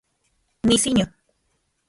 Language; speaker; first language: Central Puebla Nahuatl; non-native, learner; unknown